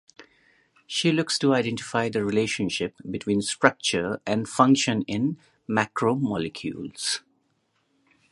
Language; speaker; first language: English; non-native, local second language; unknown